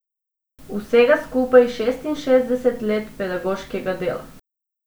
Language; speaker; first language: Slovenian; non-native, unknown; Macedonian